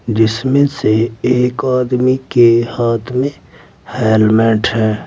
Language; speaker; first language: Hindi; native; Hindi